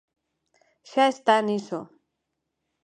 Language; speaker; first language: Galician; non-native, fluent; Spanish